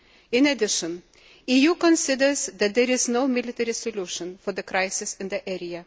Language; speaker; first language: English; non-native, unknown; Lithuanian